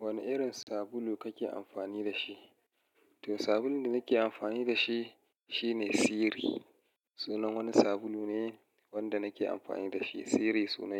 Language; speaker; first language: Hausa; native; Hausa